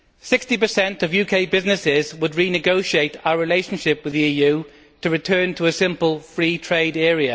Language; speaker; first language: English; native; English